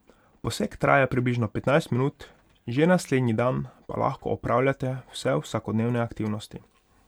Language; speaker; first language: Slovenian; non-native, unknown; Hungarian